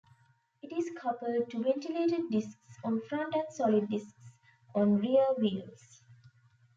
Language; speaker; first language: English; non-native, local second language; Tamil